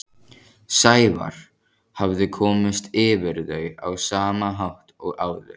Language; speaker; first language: Icelandic; native; Icelandic